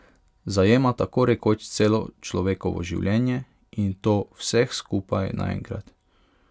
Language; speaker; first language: Slovenian; non-native, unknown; Hungarian